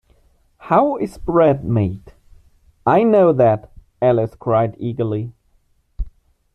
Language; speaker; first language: English; non-native, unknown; German